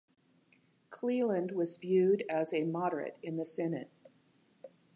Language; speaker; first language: English; native; English